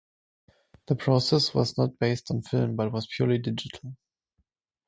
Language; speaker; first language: English; non-native, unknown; German